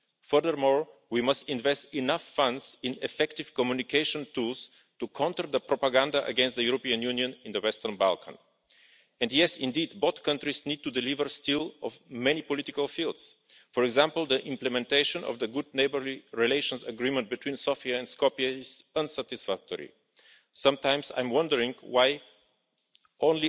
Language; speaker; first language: English; non-native, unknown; Bulgarian